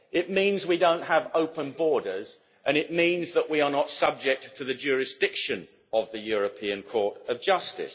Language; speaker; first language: English; native; English